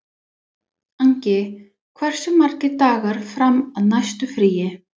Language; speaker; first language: Icelandic; non-native, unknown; English